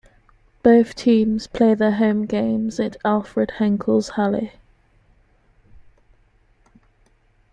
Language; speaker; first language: English; native; English